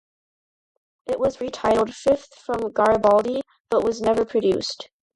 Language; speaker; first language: English; non-native, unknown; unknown